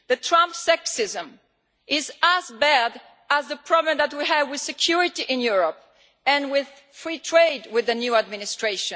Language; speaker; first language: English; non-native, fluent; Italian